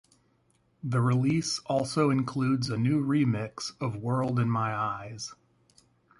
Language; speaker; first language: English; native; English